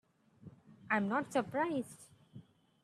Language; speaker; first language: English; non-native, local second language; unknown